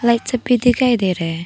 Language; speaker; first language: Hindi; non-native, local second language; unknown